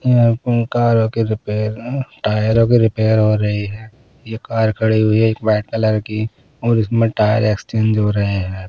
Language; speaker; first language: Hindi; non-native, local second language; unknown